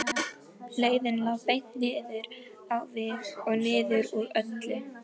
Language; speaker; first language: Icelandic; native; Icelandic